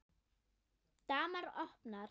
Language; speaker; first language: Icelandic; non-native, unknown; German